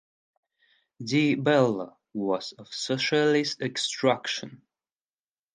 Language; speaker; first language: English; non-native, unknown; Russian